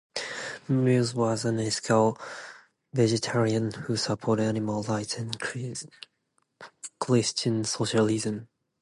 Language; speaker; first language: English; non-native, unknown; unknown